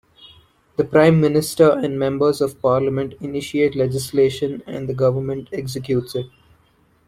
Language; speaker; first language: English; non-native, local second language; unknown